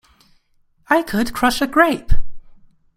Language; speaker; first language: English; non-native, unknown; Chinese